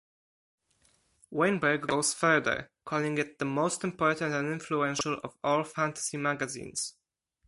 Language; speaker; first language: English; non-native, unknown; Polish